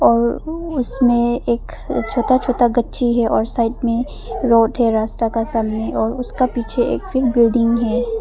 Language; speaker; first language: Hindi; early bilingual, other home language; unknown